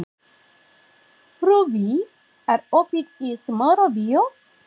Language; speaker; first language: Icelandic; non-native, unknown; Turkish